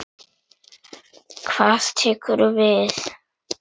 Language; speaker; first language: Icelandic; native; Icelandic